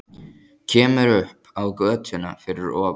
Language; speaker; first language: Icelandic; native; Icelandic